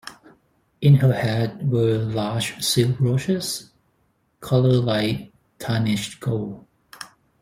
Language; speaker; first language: English; non-native, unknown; Thai